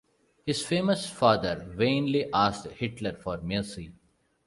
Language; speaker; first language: English; non-native, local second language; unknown